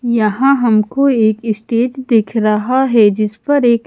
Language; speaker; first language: Hindi; native; Hindi